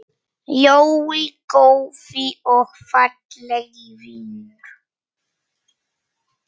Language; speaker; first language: Icelandic; non-native, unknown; Polish